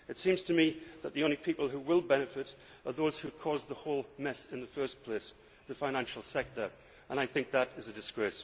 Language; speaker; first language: English; native; English